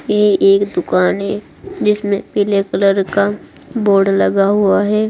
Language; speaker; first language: Hindi; native; Hindi